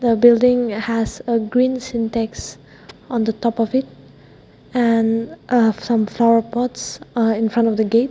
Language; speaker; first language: English; non-native, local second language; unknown